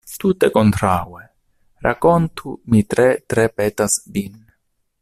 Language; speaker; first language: Esperanto; non-native, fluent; Italian